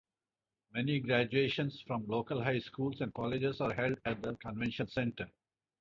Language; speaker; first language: English; non-native, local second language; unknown